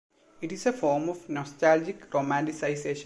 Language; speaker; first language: English; non-native, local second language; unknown